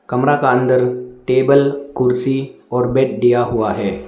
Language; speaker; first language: Hindi; non-native, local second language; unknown